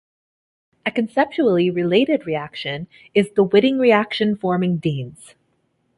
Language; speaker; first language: English; native; English